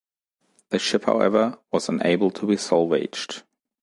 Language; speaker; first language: English; non-native, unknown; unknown